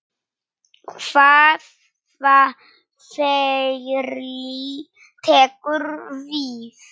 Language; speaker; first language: Icelandic; non-native, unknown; Polish